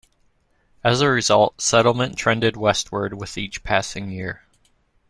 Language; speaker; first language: English; native; English